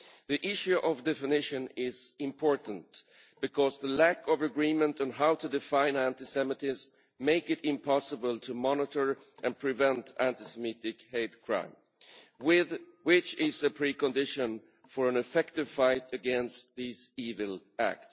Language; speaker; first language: English; non-native, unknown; Swedish